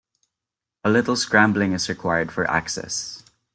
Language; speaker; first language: English; non-native, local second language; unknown